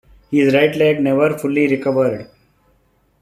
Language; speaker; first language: English; non-native, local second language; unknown